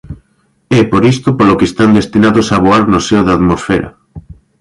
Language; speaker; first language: Galician; native; Galician